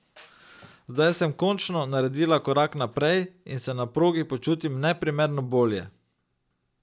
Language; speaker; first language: Slovenian; native; Slovenian